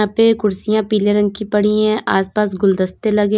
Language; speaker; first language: Hindi; native; Hindi